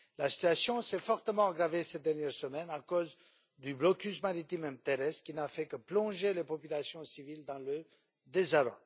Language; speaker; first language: French; non-native, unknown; Romanian